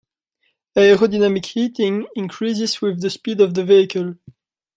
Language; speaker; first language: English; non-native, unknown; French